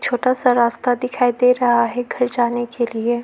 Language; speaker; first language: Hindi; early bilingual, other home language; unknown